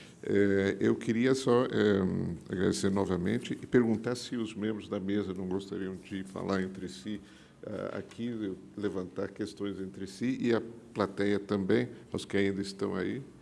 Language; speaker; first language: Portuguese; native; Portuguese